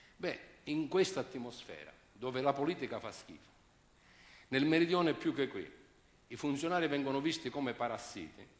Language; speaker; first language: Italian; native; Italian